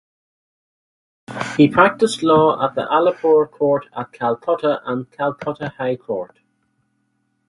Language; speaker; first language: English; native; English